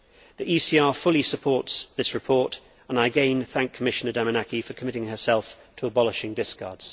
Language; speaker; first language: English; native; English